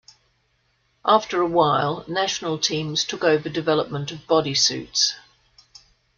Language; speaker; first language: English; native; English